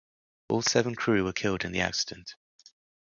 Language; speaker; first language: English; native; English